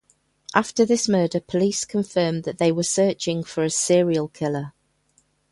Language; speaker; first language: English; native; English